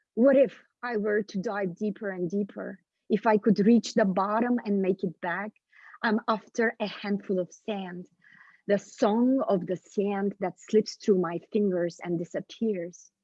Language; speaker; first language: English; non-native, fluent; Bulgarian